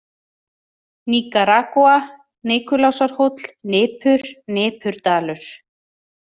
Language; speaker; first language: Icelandic; native; Icelandic